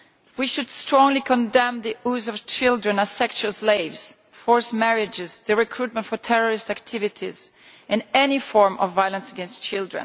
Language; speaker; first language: English; non-native, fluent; Italian